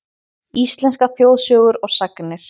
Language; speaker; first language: Icelandic; native; Icelandic